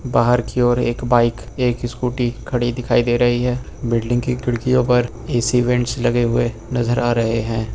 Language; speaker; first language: Hindi; native; Hindi